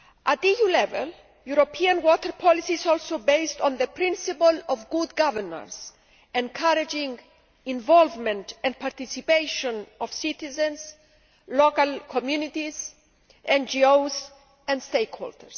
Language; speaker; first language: English; non-native, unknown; Greek